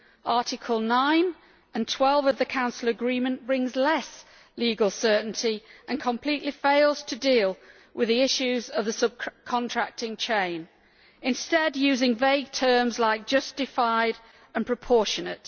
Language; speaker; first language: English; native; English